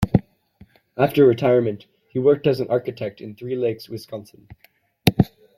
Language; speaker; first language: English; native; English